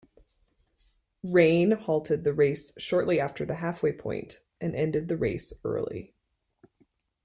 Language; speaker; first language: English; native; English